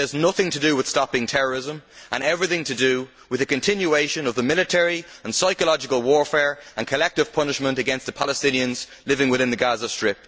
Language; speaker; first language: English; native; English